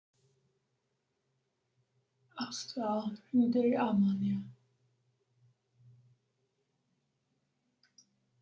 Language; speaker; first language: Icelandic; non-native, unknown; English